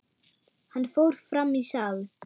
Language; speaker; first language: Icelandic; non-native, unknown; German